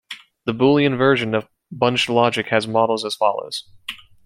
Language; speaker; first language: English; native; English